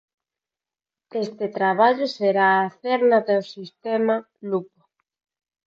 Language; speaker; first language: Galician; non-native, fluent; Spanish